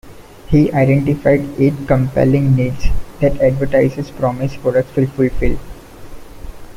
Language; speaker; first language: English; non-native, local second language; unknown